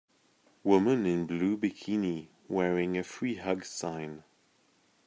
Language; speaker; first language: English; native; English